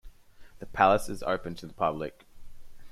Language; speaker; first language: English; native; English